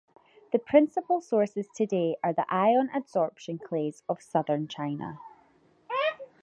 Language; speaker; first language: English; native; English